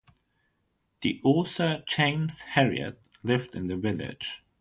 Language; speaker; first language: English; non-native, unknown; German